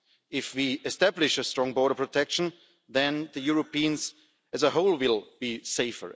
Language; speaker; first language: English; non-native, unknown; German